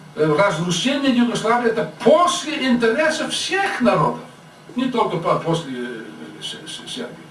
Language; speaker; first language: Russian; non-native, fluent; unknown